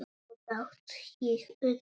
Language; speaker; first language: Icelandic; non-native, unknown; Polish